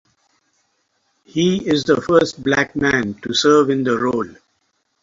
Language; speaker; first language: English; non-native, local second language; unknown